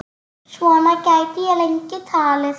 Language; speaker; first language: Icelandic; native; Icelandic